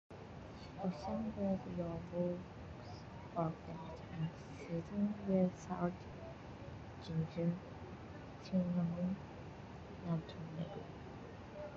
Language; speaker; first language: English; non-native, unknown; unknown